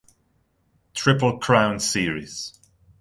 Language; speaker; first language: English; non-native, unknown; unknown